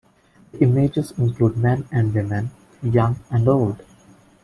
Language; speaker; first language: English; non-native, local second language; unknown